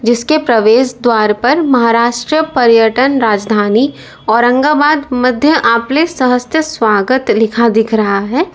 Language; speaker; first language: Hindi; native; Hindi